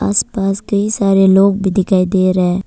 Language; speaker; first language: Hindi; non-native, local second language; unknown